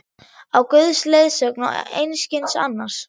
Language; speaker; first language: Icelandic; non-native, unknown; German